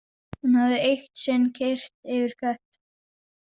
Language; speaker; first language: Icelandic; non-native, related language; Danish